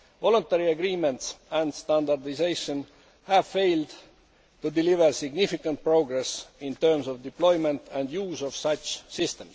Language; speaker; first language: English; non-native, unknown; Estonian